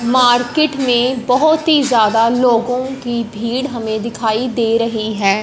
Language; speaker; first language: Hindi; non-native, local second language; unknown